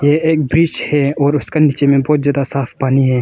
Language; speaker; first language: Hindi; early bilingual, other home language; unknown